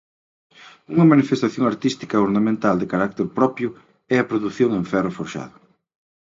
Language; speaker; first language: Galician; native; Galician